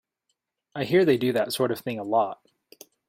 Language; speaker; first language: English; native; English